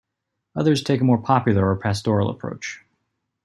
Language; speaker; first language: English; native; English